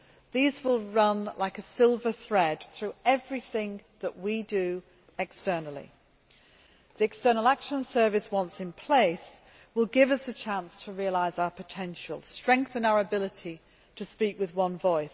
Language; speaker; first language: English; native; English